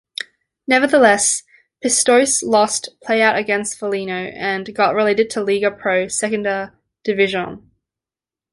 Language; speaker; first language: English; native; English